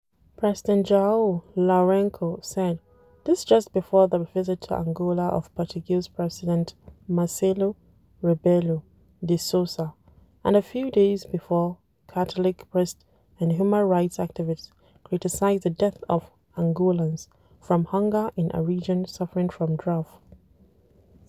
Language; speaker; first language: English; non-native, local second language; Hausa